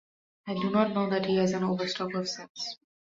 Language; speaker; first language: English; non-native, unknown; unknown